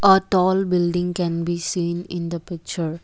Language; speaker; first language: English; non-native, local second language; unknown